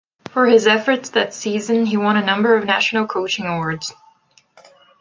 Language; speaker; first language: English; non-native, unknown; Portuguese